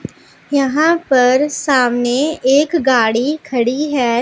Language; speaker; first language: Hindi; non-native, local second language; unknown